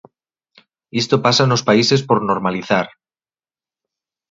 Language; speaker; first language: Galician; native; Galician